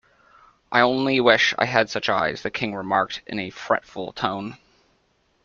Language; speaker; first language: English; native; English